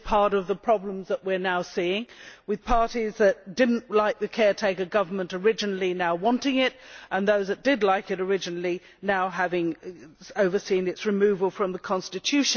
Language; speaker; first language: English; native; English